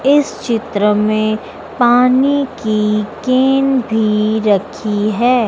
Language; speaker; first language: Hindi; native; Hindi